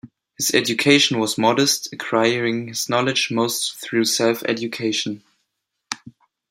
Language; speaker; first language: English; non-native, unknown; German